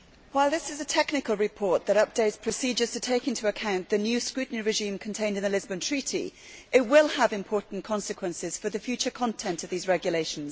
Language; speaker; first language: English; native; English